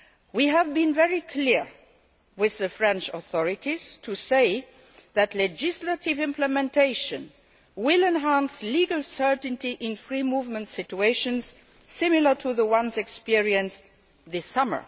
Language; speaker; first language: English; non-native, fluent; Luxembourgish